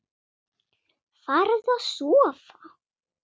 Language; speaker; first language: Icelandic; non-native, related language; Swedish